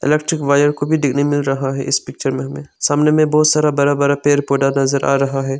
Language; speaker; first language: Hindi; non-native, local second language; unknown